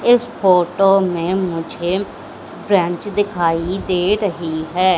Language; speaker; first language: Hindi; native; Hindi